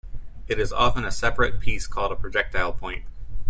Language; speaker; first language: English; native; English